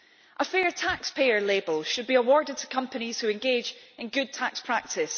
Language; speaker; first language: English; native; English